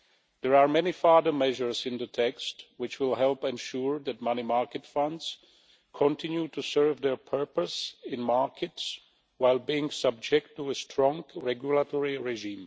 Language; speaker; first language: English; non-native, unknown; Czech